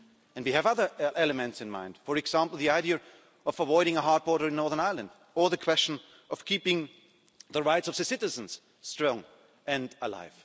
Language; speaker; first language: English; non-native, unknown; German